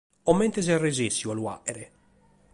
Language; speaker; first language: Sardinian; native; Sardinian